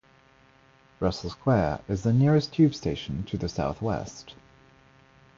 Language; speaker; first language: English; non-native, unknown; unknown